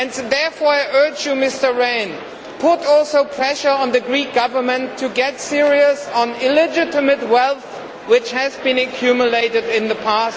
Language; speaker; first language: English; non-native, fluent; German